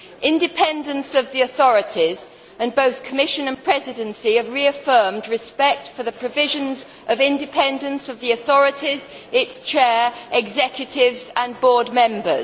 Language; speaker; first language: English; native; English